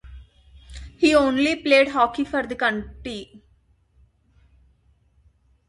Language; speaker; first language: English; non-native, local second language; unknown